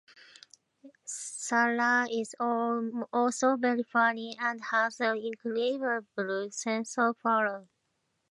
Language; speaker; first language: English; non-native, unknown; Japanese